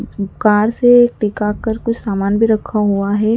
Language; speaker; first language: Hindi; native; Hindi